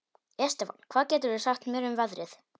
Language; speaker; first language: Icelandic; non-native, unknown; Polish